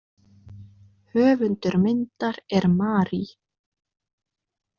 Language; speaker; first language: Icelandic; native; Icelandic